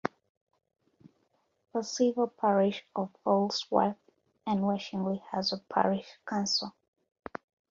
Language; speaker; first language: English; non-native, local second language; Ganda